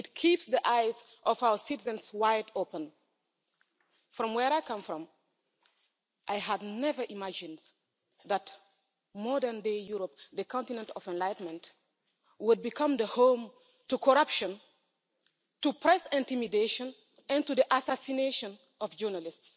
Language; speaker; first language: English; non-native, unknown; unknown